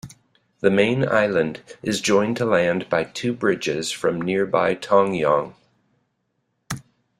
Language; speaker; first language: English; native; English